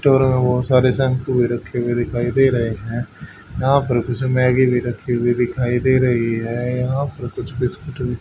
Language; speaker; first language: Hindi; native; Hindi